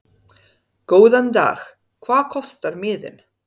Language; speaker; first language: Icelandic; non-native, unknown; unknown